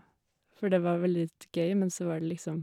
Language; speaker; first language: Norwegian; native; Norwegian